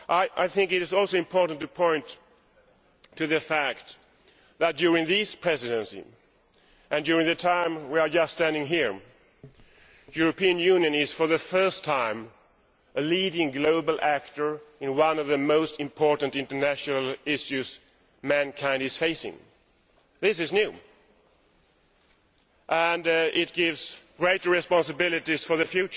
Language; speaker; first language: English; non-native, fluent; Swedish